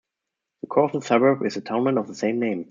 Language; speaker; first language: English; non-native, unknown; German